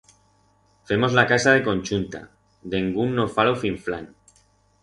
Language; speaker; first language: Aragonese; non-native, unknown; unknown